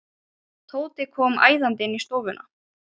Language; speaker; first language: Icelandic; non-native, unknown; Ukrainian